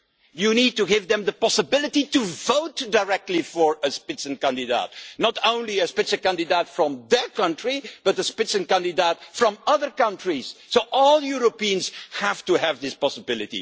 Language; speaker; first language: English; non-native, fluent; Dutch